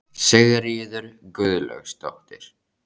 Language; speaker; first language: Icelandic; native; Icelandic